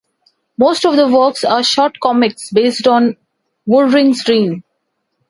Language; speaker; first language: English; non-native, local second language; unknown